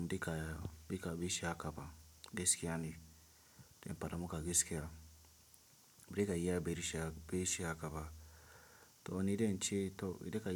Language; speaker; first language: Hausa; non-native, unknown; Tiv